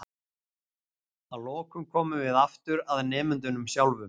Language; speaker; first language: Icelandic; native; Icelandic